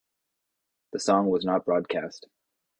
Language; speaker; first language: English; native; English